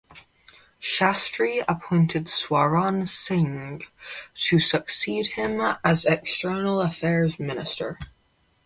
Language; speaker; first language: English; native; English